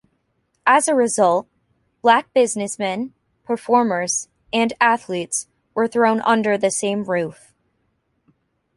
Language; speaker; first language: English; native; English